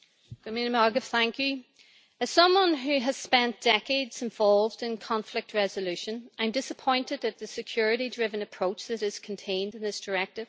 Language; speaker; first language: English; native; English